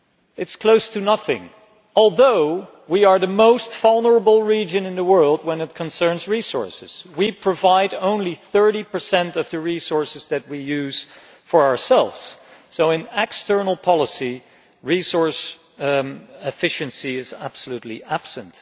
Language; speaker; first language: English; non-native, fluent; Dutch